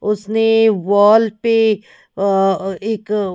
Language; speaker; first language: Hindi; non-native, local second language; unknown